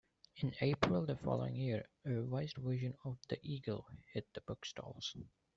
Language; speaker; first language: English; non-native, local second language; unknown